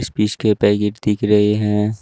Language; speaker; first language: Hindi; native; Hindi